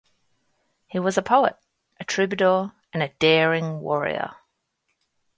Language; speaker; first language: English; native; English